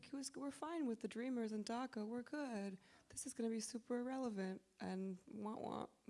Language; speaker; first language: English; early bilingual, other home language; Polish